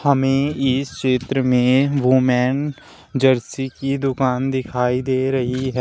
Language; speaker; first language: Hindi; native; Hindi